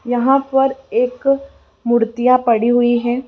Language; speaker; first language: Hindi; native; Hindi